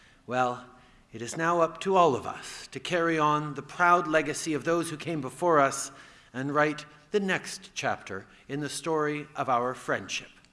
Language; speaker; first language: English; native; English